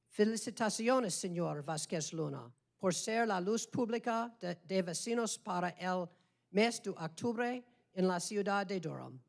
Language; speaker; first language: Spanish; non-native, fluent; English